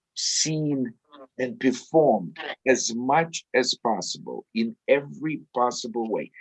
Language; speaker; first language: English; non-native, fluent; Russian